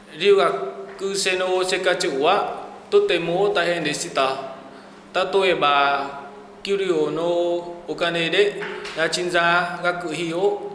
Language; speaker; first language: Japanese; non-native, learner; Vietnamese